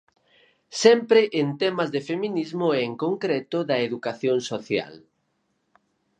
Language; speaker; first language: Galician; native; Galician